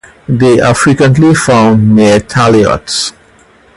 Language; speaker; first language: English; native; English